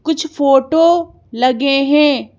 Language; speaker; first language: Hindi; native; Hindi